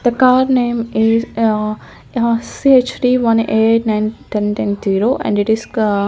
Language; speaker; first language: English; non-native, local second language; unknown